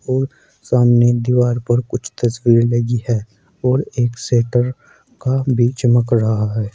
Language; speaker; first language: Hindi; native; Hindi